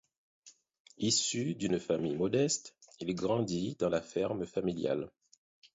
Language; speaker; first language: French; non-native, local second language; Haitian Creole